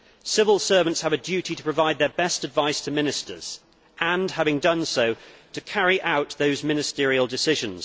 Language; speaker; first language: English; native; English